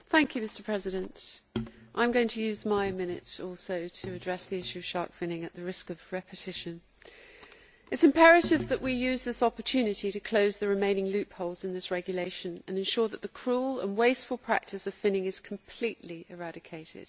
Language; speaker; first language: English; native; English